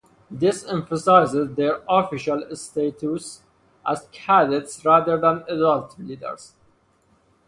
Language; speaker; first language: English; non-native, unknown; Persian